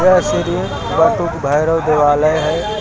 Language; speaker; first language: Hindi; native; Hindi